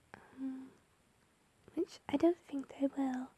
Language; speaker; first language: English; native; English